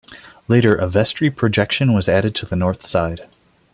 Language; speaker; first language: English; non-native, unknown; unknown